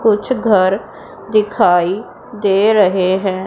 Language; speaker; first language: Hindi; non-native, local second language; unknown